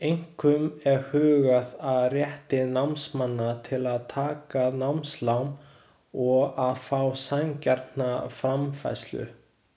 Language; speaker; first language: Icelandic; non-native, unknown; Chinese